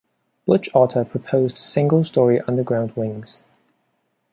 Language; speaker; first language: English; non-native, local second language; Cantonese